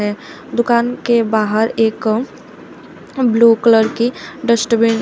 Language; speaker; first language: Hindi; native; Hindi